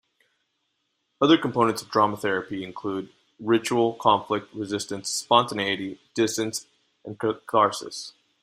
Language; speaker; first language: English; non-native, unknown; Spanish